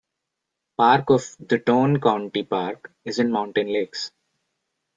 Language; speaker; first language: English; non-native, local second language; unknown